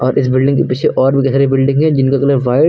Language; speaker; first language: Hindi; native; Hindi